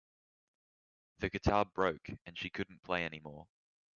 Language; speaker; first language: English; native; English